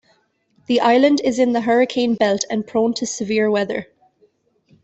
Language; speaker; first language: English; non-native, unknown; German